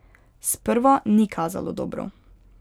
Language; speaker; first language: Slovenian; native; Slovenian